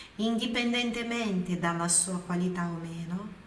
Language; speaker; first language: Italian; non-native, fluent; Portuguese